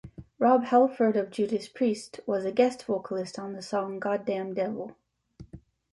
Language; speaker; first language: English; native; English